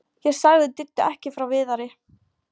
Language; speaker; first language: Icelandic; non-native, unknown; Polish